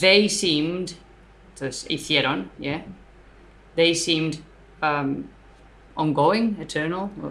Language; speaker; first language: English; non-native, fluent; Spanish